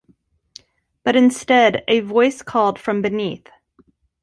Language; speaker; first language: English; native; English